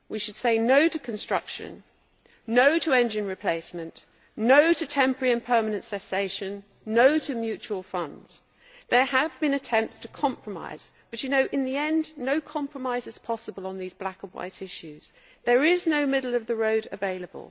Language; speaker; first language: English; native; English